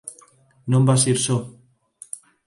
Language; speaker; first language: Galician; non-native, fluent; Spanish